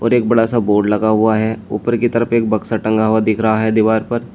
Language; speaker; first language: Hindi; native; Hindi